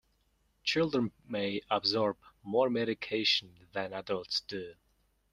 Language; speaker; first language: English; non-native, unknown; Mongolian